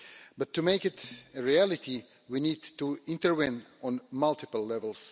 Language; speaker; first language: English; non-native, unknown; Russian